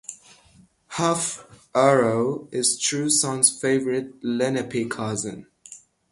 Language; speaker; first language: English; non-native, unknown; Persian